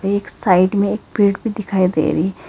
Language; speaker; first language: Hindi; non-native, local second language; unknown